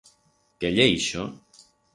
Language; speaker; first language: Aragonese; non-native, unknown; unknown